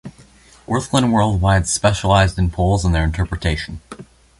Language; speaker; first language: English; native; English